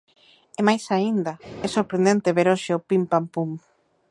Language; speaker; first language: Galician; native; Galician